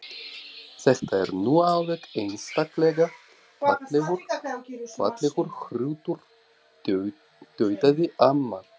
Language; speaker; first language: Icelandic; non-native, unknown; Russian